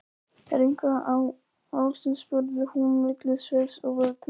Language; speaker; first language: Icelandic; non-native, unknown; Polish